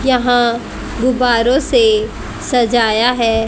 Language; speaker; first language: Hindi; native; Hindi